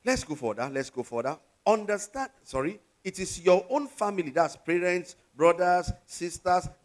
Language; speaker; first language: English; non-native, local second language; Yoruba